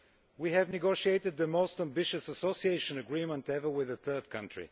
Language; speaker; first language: English; non-native, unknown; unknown